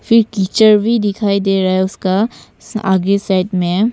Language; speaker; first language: Hindi; non-native, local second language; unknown